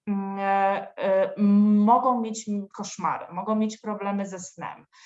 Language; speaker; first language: Polish; native; Polish